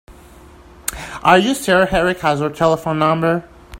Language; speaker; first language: English; native; English